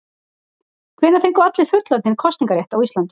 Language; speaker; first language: Icelandic; native; Icelandic